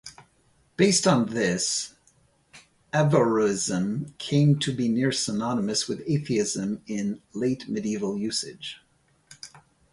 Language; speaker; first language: English; native; English